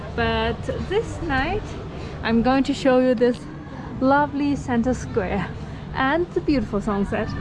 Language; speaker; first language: English; non-native, fluent; Chinese